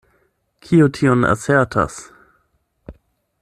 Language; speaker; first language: Esperanto; non-native, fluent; German